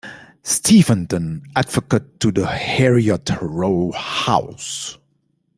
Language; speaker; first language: English; non-native, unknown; Dutch